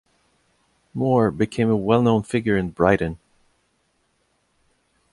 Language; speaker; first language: English; non-native, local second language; French